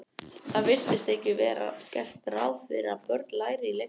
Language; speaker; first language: Icelandic; native; Icelandic